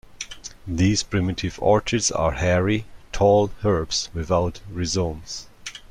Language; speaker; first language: English; non-native, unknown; German